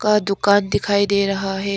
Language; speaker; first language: Hindi; early bilingual, other home language; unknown